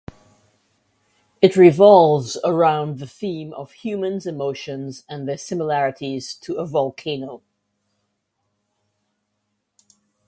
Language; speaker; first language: English; native; English